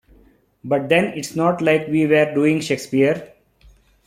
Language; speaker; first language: English; non-native, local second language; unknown